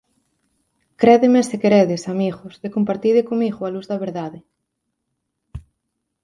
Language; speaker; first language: Galician; native; Galician